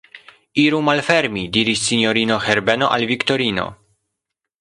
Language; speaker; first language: Esperanto; non-native, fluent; Polish